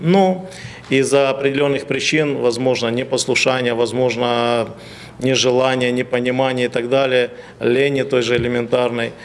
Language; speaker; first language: Russian; non-native, local second language; Ukrainian